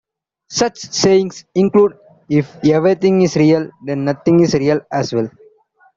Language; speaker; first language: English; non-native, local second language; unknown